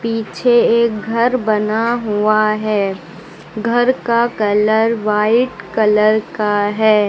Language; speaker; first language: Hindi; native; Hindi